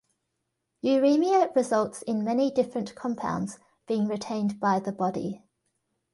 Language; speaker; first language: English; native; English